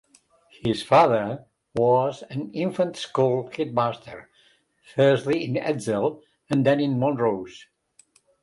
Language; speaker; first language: English; non-native, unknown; Catalan